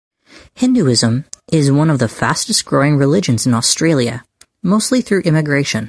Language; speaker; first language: English; native; English